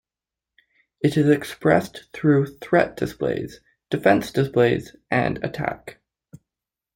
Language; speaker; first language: English; native; English